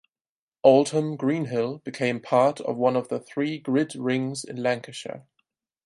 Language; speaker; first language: English; non-native, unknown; German